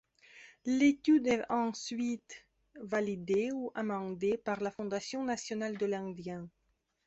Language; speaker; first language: French; non-native, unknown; Belarusian